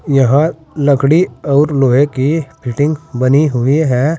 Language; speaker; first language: Hindi; native; Hindi